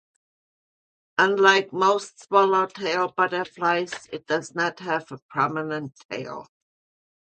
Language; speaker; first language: English; non-native, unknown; German